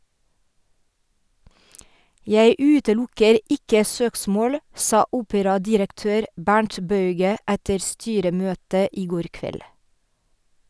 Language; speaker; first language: Norwegian; non-native, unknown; French